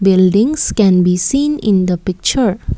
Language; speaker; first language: English; non-native, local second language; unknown